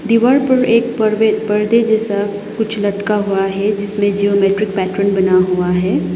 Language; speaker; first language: Hindi; non-native, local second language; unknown